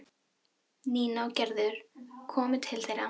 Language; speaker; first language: Icelandic; non-native, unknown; Filipino